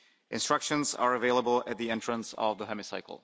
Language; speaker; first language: English; non-native, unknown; Czech